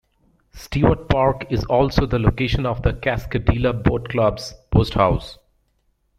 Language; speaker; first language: English; native; English